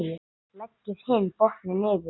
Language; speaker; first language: Icelandic; non-native, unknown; English